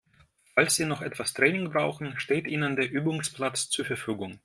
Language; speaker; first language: German; non-native, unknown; Russian